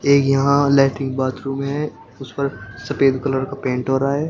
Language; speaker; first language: Hindi; native; Hindi